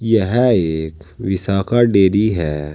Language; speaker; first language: Hindi; native; Hindi